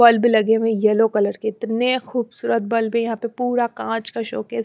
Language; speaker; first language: Hindi; non-native, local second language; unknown